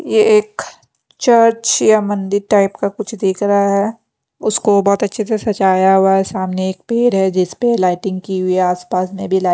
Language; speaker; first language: Hindi; non-native, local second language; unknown